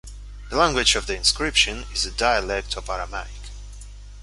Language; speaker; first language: English; non-native, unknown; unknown